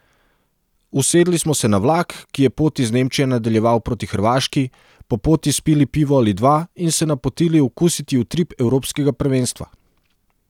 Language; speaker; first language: Slovenian; non-native, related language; Serbian